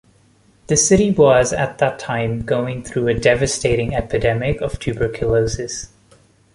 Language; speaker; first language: English; non-native, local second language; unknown